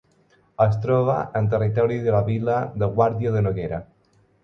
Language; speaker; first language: Catalan; non-native, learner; Spanish